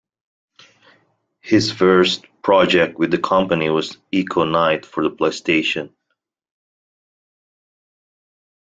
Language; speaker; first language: English; native; English